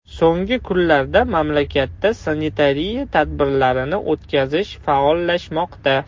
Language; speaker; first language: Uzbek; non-native, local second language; Russian